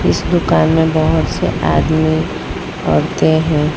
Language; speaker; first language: Hindi; non-native, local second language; Gujarati